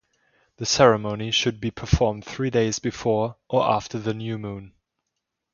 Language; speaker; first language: English; non-native, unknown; German